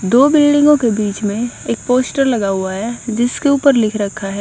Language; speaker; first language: Hindi; non-native, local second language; Punjabi